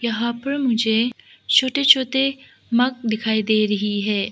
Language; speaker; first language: Hindi; non-native, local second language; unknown